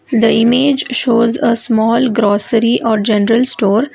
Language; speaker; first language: English; non-native, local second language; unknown